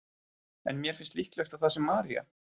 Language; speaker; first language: Icelandic; native; Icelandic